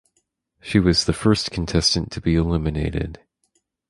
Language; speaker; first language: English; native; English